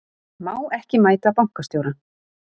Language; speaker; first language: Icelandic; native; Icelandic